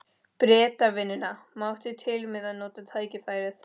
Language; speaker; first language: Icelandic; non-native, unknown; Spanish